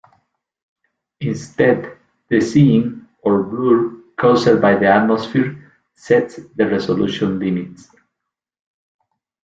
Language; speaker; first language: English; non-native, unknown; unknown